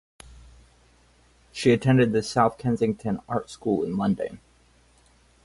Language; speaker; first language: English; native; English